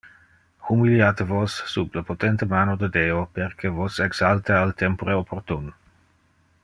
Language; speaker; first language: Interlingua; non-native, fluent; Dutch